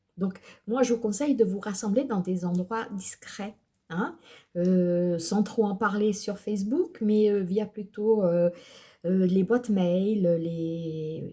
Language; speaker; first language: French; early bilingual, other home language; Portuguese